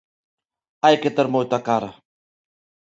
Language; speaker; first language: Galician; non-native, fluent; Spanish